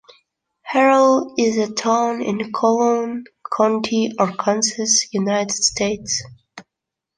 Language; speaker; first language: English; non-native, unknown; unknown